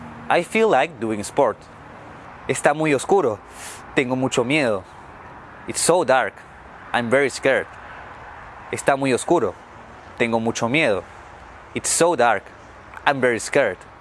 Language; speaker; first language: Spanish; native; Spanish